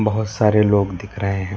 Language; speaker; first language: Hindi; non-native, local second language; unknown